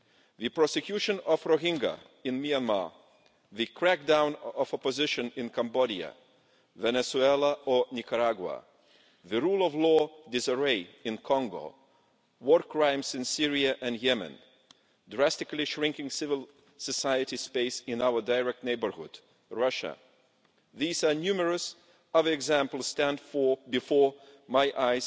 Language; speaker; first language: English; non-native, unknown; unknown